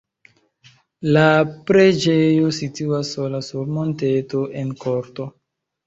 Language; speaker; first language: Esperanto; non-native, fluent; Chinese